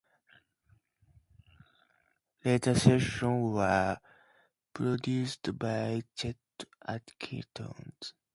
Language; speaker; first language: English; native; English